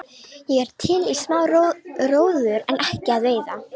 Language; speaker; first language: Icelandic; non-native, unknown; Romanian